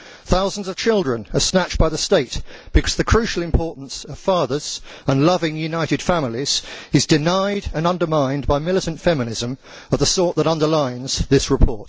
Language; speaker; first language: English; native; English